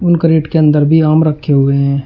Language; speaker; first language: Hindi; native; Hindi